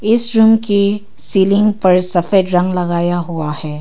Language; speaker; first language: Hindi; non-native, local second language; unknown